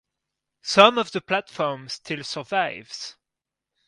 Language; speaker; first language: English; non-native, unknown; French